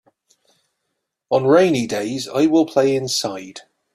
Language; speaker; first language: English; native; English